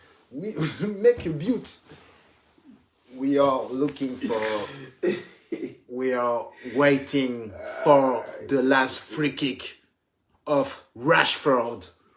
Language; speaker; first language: English; non-native, learner; French